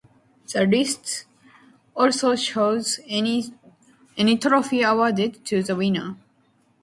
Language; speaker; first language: English; non-native, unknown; Japanese